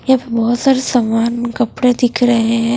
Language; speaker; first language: Hindi; non-native, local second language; Punjabi